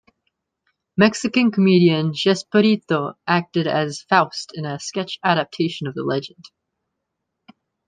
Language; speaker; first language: English; native; English